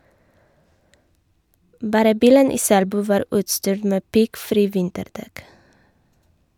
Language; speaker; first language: Norwegian; non-native, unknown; Polish